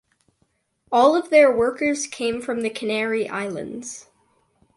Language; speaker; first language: English; native; English